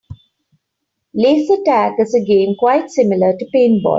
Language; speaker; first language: English; non-native, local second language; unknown